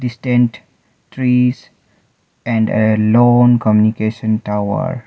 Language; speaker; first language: English; non-native, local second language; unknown